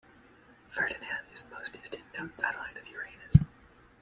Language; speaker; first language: English; native; English